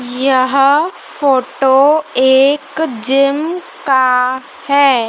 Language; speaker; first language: Hindi; native; Hindi